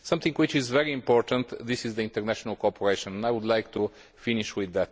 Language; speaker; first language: English; non-native, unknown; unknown